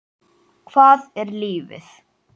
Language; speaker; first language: Icelandic; native; Icelandic